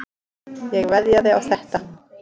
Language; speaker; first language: Icelandic; native; Icelandic